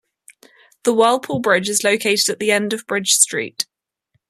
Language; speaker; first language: English; native; English